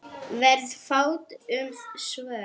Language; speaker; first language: Icelandic; non-native, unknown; Arabic